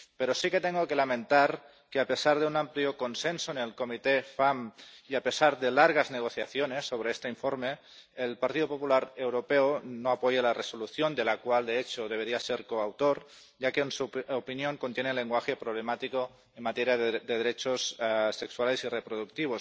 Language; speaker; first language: Spanish; non-native, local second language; Catalan